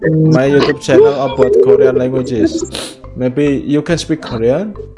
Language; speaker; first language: English; non-native, learner; Indonesian